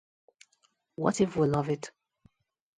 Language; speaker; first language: English; non-native, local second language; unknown